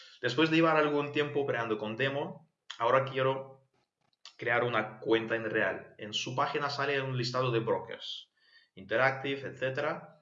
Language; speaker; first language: Spanish; non-native, fluent; Ukrainian